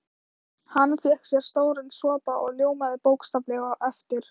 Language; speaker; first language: Icelandic; non-native, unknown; Thai